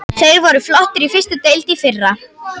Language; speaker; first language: Icelandic; native; Icelandic